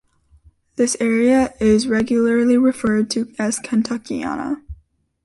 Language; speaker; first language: English; native; English